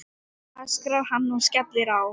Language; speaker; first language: Icelandic; non-native, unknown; Thai